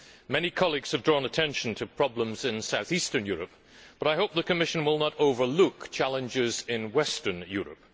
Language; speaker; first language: English; native; English